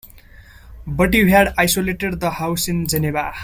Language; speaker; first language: English; non-native, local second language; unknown